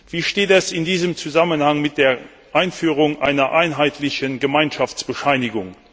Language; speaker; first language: German; non-native, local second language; Luxembourgish